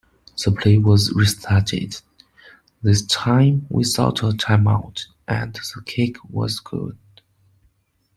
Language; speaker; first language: English; non-native, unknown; Chinese